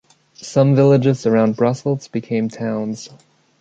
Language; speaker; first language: English; non-native, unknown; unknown